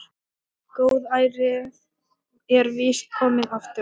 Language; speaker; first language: Icelandic; non-native, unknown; Thai